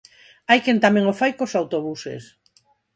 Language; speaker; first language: Galician; non-native, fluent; Spanish